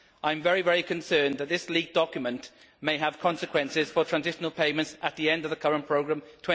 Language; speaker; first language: English; native; English